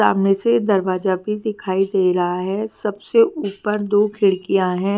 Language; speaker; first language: Hindi; native; Hindi